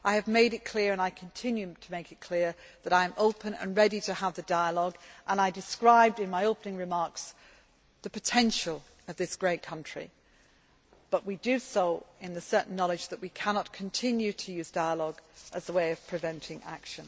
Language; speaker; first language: English; native; English